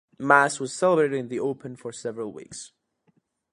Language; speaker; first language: English; native; English